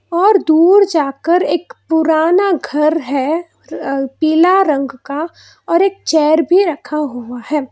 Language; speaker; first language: Hindi; non-native, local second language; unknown